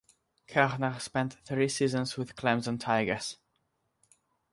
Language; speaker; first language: English; non-native, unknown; Russian